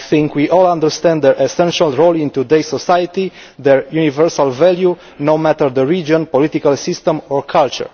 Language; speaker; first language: English; non-native, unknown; Romanian